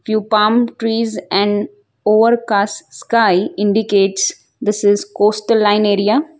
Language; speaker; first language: English; non-native, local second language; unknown